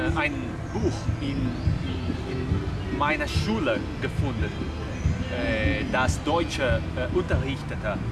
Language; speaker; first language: German; non-native, learner; Portuguese